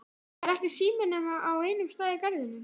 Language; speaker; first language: Icelandic; native; Icelandic